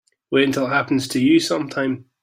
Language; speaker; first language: English; native; English